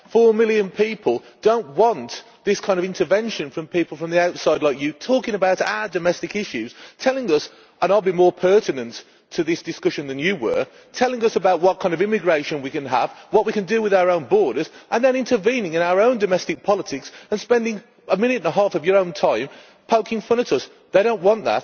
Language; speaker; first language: English; native; English